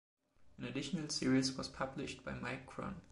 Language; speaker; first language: English; non-native, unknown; German